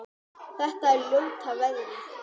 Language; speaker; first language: Icelandic; native; Icelandic